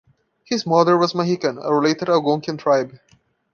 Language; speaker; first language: English; non-native, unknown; Portuguese